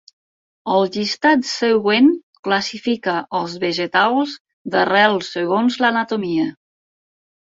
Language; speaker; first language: Catalan; non-native, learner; Spanish